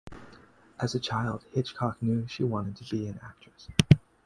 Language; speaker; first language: English; native; English